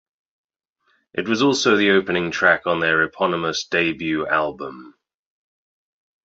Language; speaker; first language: English; native; English